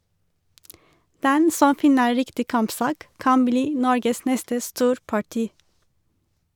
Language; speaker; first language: Norwegian; non-native, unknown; Turkish